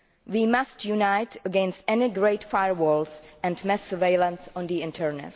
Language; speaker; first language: English; non-native, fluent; Czech